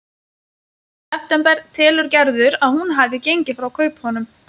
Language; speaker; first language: Icelandic; non-native, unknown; Lithuanian